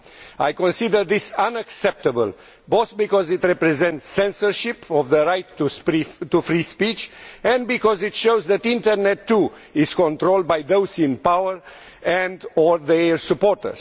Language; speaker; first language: English; non-native, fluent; Romanian